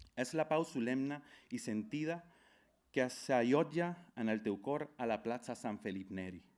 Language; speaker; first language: Catalan; non-native, fluent; Spanish